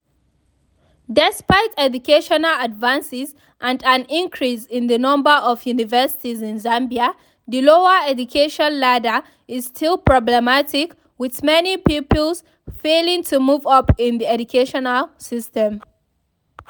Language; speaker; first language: English; non-native, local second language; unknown